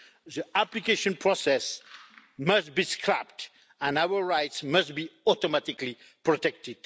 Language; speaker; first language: English; non-native, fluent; French